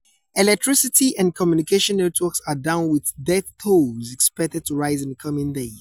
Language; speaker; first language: English; non-native, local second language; Yoruba